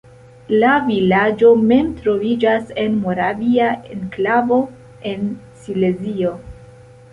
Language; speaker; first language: Esperanto; non-native, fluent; Central Kurdish